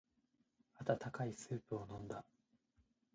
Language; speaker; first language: Japanese; native; Japanese